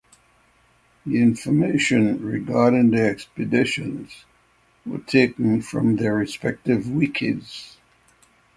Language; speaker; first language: English; native; English